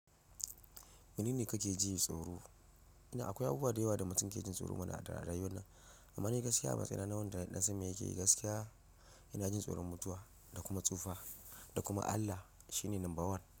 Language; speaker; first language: Hausa; non-native, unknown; Yoruba